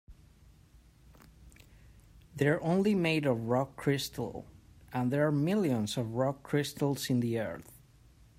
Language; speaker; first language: English; native; English